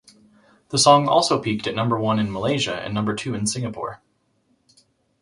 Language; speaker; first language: English; native; English